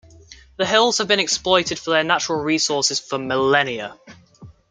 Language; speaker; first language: English; native; English